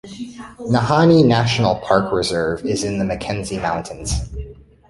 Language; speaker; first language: English; native; English